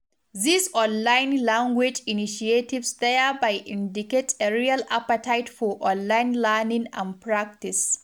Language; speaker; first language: English; non-native, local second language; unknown